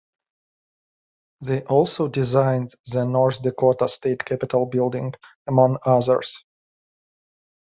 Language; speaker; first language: English; native; English